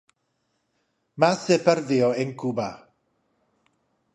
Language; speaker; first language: Spanish; non-native, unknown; English